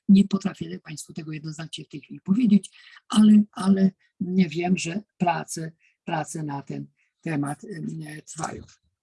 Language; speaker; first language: Polish; native; Polish